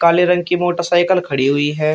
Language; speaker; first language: Hindi; native; Hindi